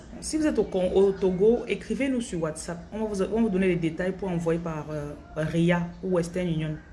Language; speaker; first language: French; non-native, local second language; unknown